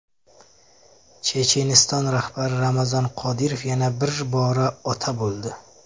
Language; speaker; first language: Uzbek; native; Uzbek